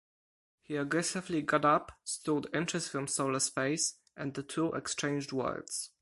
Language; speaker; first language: English; non-native, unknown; Polish